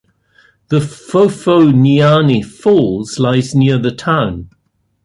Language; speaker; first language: English; native; English